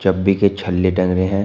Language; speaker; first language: Hindi; native; Hindi